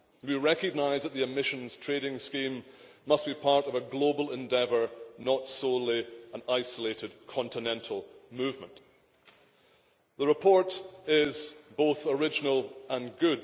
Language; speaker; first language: English; native; English